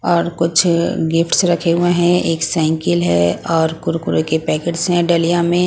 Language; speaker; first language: Hindi; non-native, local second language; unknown